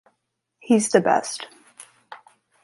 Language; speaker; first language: English; native; English